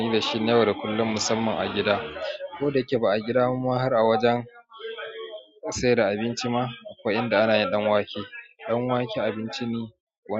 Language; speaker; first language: Hausa; native; Hausa